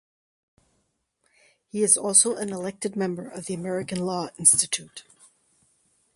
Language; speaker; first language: English; native; English